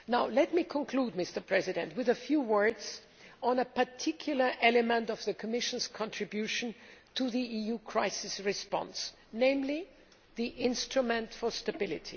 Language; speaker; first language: English; non-native, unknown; German